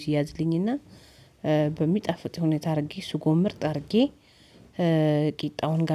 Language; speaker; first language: Amharic; native; Amharic